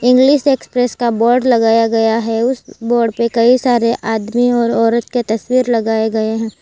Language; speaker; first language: Hindi; non-native, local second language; Gujarati